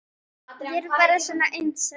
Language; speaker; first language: Icelandic; native; Icelandic